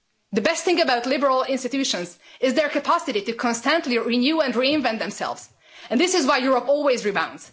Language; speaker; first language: English; non-native, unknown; Hungarian